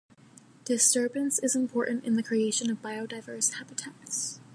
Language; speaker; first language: English; native; English